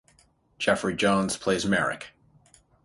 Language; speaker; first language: English; native; English